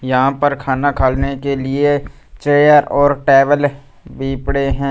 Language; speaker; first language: Hindi; non-native, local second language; Punjabi